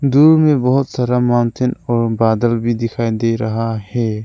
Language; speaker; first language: Hindi; non-native, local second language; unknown